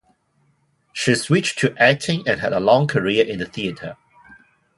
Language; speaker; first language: English; non-native, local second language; Cantonese